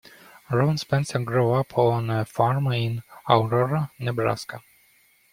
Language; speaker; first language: English; non-native, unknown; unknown